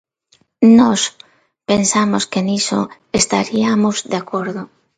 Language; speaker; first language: Galician; non-native, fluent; Spanish